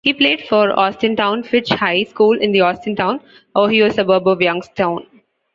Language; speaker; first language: English; non-native, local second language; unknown